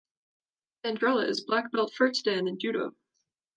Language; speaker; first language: English; native; English